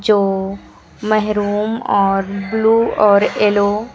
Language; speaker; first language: Hindi; native; Hindi